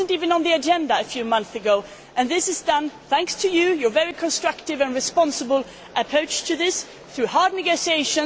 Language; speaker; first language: English; non-native, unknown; Swedish